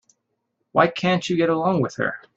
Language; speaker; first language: English; native; English